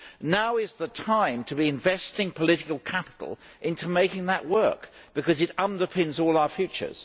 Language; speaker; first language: English; native; English